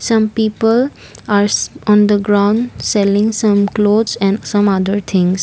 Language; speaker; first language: English; non-native, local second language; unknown